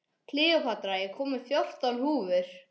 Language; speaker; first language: Icelandic; non-native, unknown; English